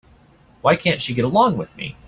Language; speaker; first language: English; native; English